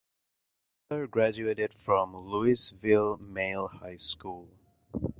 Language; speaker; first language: English; non-native, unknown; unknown